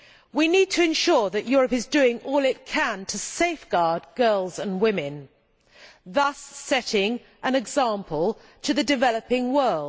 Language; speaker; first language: English; native; English